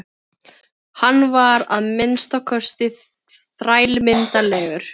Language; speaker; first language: Icelandic; non-native, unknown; Filipino